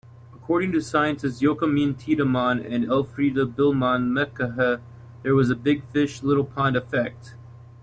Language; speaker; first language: English; native; English